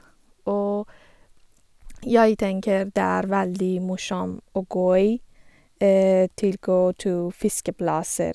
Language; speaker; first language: Norwegian; non-native, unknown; Persian